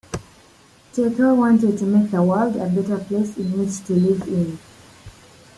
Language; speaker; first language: English; native; English